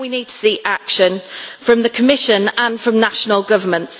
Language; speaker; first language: English; native; English